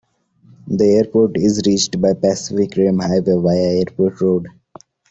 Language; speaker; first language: English; non-native, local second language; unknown